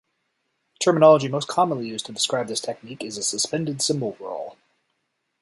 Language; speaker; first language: English; native; English